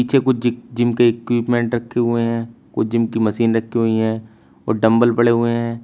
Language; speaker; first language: Hindi; native; Hindi